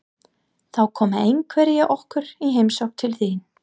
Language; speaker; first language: Icelandic; non-native, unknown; English